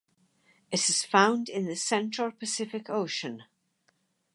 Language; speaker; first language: English; native; English